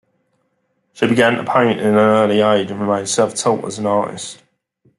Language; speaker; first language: English; native; English